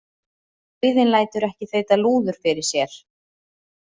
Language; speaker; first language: Icelandic; native; Icelandic